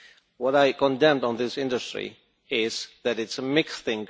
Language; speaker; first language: English; non-native, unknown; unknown